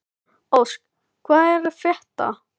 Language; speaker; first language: Icelandic; non-native, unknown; Filipino